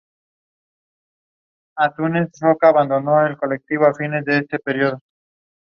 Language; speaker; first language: English; non-native, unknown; Spanish